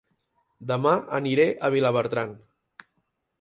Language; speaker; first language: Catalan; native; Catalan